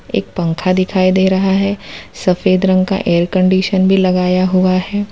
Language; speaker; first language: Hindi; non-native, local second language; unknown